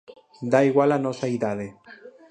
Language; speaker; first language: Galician; native; Galician